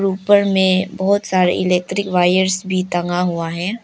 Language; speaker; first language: Hindi; non-native, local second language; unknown